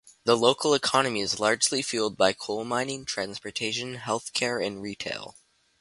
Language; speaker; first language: English; native; English